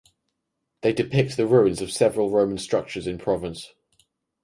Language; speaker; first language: English; native; English